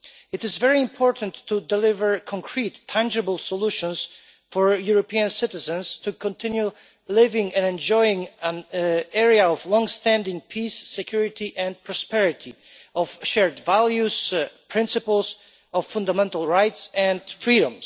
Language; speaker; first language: English; non-native, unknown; Polish